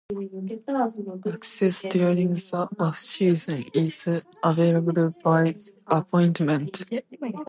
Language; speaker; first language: English; non-native, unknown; Tatar